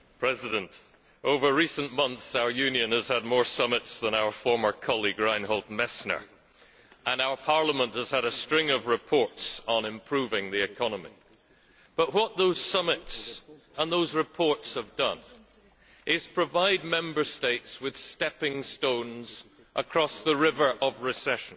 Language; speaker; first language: English; native; English